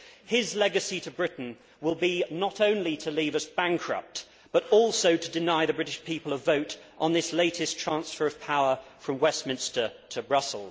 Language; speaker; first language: English; native; English